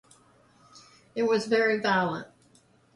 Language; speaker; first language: English; native; English